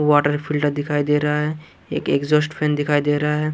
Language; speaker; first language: Hindi; non-native, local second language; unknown